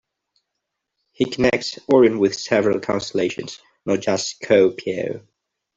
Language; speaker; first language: English; non-native, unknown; Catalan